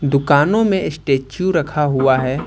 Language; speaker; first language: Hindi; native; Hindi